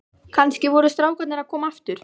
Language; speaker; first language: Icelandic; native; Icelandic